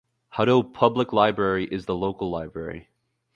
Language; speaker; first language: English; native; English